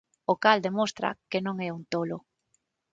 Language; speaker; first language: Galician; non-native, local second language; Spanish